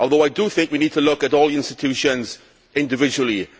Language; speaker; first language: English; native; English